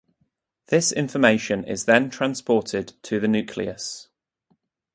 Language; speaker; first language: English; native; English